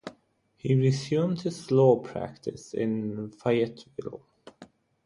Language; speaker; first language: English; non-native, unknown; German